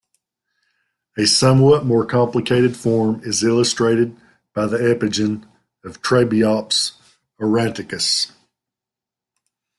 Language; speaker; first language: English; native; English